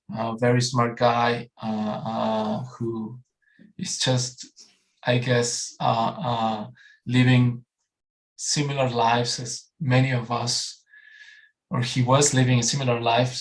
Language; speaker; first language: English; non-native, fluent; Spanish